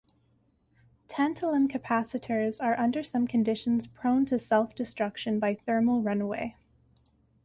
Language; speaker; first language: English; native; English